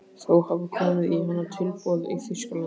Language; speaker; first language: Icelandic; native; Icelandic